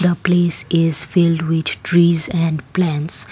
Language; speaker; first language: English; non-native, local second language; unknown